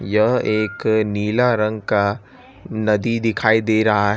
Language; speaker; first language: Hindi; non-native, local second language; Gujarati